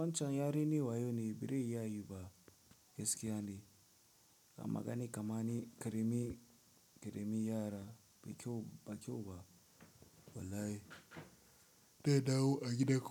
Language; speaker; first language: Hausa; non-native, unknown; Tiv